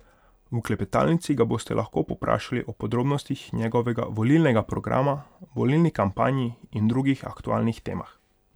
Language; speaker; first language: Slovenian; non-native, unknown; Hungarian